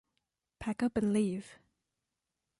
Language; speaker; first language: English; non-native, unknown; French